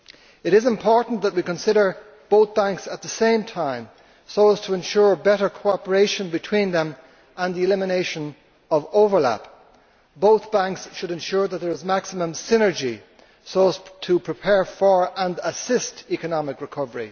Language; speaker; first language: English; native; English